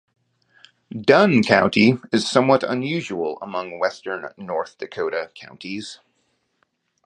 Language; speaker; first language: English; native; English